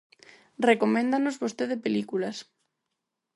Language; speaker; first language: Galician; non-native, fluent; Spanish